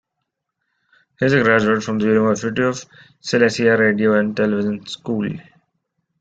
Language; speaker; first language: English; non-native, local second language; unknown